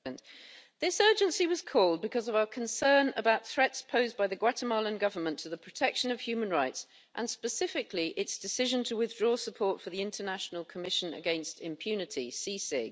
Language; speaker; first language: English; native; English